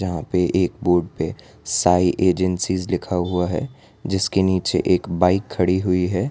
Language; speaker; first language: Hindi; non-native, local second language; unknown